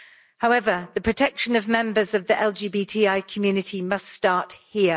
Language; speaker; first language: English; native; English